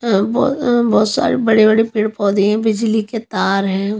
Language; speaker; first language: Hindi; native; Hindi